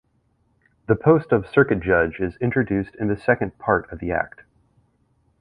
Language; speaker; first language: English; native; English